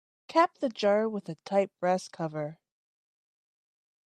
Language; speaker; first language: English; native; English